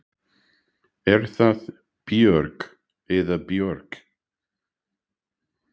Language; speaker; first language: Icelandic; non-native, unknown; English